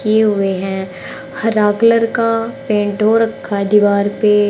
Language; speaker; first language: Hindi; native; Hindi